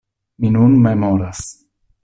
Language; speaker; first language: Esperanto; non-native, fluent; Italian